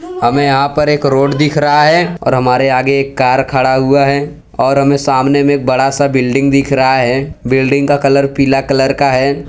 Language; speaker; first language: Hindi; non-native, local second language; Gujarati